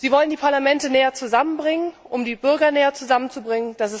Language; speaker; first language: German; native; German